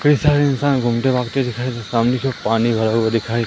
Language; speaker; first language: Hindi; native; Hindi